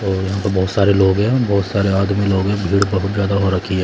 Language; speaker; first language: Hindi; non-native, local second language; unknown